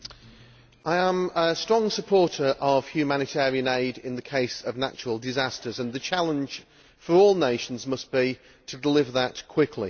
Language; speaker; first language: English; native; English